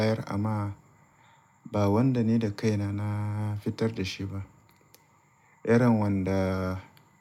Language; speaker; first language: Hausa; native; Hausa